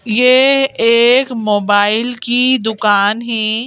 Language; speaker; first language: Hindi; native; Hindi